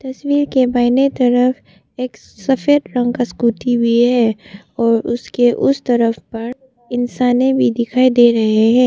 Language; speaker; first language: Hindi; non-native, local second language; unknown